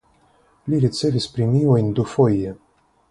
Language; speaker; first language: Esperanto; non-native, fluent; Russian